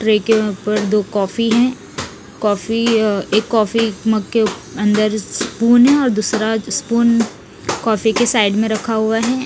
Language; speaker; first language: Hindi; non-native, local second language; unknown